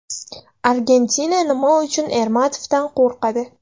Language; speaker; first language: Uzbek; non-native, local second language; Russian